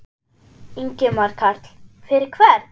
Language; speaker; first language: Icelandic; non-native, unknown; German